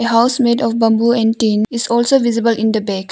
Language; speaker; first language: English; non-native, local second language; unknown